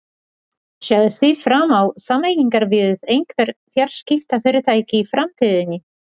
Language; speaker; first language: Icelandic; non-native, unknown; Polish